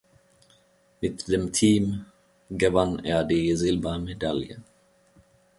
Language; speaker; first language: German; non-native, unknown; Finnish